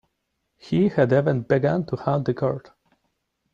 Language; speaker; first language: English; non-native, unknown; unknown